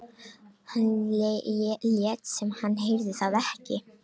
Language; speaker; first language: Icelandic; non-native, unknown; Romanian